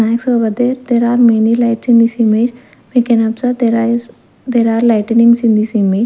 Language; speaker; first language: English; non-native, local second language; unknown